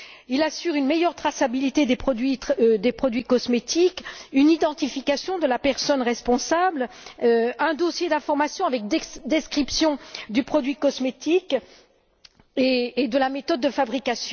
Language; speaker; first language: French; native; French